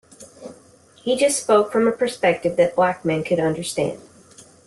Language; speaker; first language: English; native; English